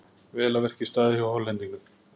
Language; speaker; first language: Icelandic; native; Icelandic